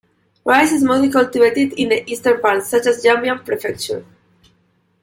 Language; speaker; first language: English; non-native, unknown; Spanish